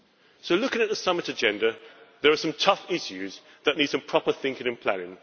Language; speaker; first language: English; native; English